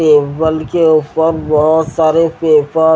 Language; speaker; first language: Hindi; native; Hindi